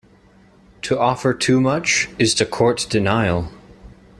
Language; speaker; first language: English; native; English